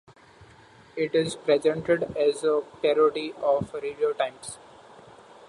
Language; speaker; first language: English; non-native, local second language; Marathi